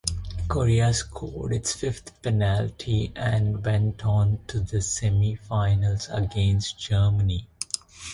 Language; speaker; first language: English; non-native, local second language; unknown